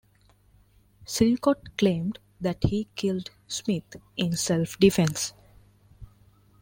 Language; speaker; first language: English; non-native, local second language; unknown